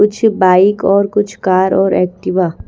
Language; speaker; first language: Hindi; native; Hindi